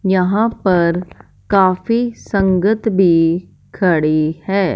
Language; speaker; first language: Hindi; non-native, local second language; Punjabi